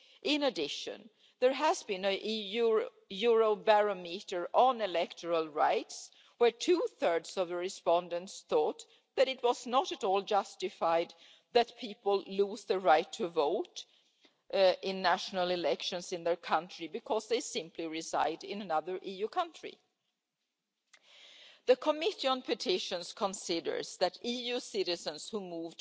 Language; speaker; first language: English; non-native, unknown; Swedish